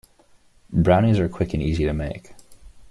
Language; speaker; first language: English; native; English